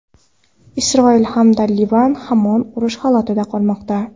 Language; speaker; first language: Uzbek; non-native, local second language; Kara-Kalpak